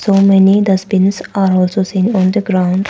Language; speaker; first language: English; non-native, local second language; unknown